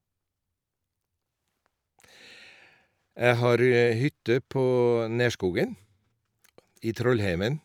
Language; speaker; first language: Norwegian; native; Norwegian